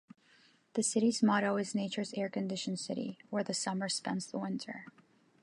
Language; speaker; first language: English; non-native, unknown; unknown